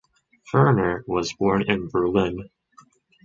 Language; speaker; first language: English; non-native, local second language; Chinese